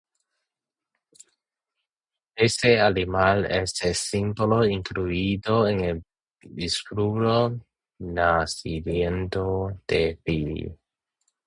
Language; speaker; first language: Spanish; non-native, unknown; Chinese